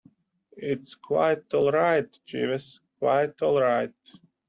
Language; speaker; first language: English; native; English